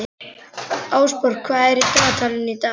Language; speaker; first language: Icelandic; native; Icelandic